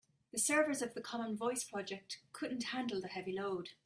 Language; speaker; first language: English; native; English